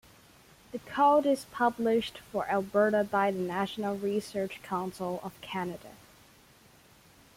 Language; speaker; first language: English; non-native, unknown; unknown